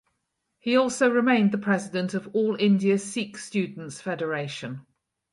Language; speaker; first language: English; native; English